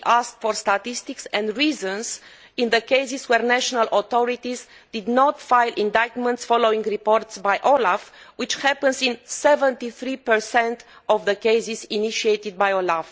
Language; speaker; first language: English; non-native, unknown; Romanian